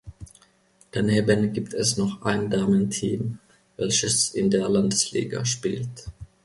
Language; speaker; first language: German; non-native, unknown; Finnish